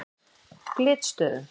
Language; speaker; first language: Icelandic; native; Icelandic